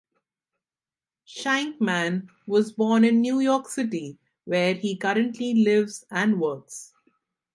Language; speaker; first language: English; non-native, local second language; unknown